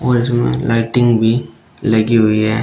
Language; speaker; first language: Hindi; native; Hindi